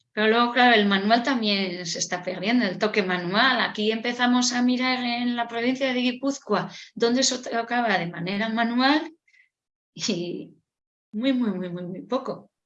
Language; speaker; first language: Spanish; non-native, local second language; Basque